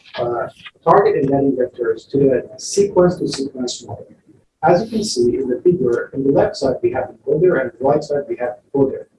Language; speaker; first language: English; non-native, fluent; Persian